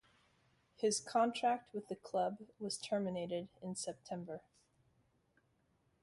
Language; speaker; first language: English; native; English